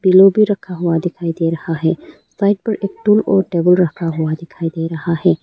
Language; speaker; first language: Hindi; non-native, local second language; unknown